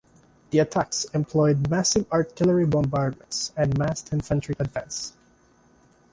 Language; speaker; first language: English; non-native, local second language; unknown